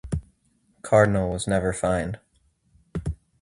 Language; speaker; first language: English; native; English